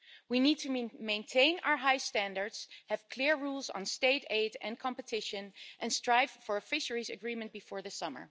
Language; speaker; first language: English; non-native, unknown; Dutch